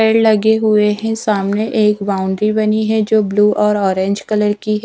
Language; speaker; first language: Hindi; non-native, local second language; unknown